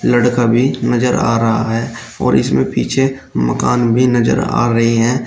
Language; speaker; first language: Hindi; native; Hindi